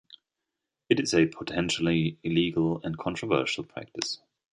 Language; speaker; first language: English; non-native, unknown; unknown